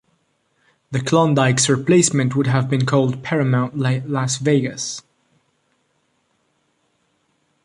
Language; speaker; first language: English; non-native, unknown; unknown